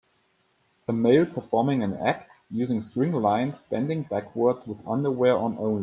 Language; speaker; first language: English; native; English